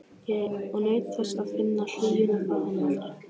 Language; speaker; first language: Icelandic; native; Icelandic